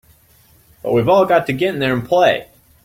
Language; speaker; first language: English; native; English